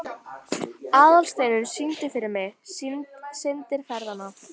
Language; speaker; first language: Icelandic; native; Icelandic